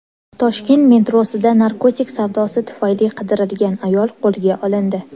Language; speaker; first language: Uzbek; native; Uzbek